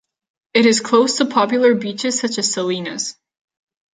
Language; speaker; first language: English; non-native, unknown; Catalan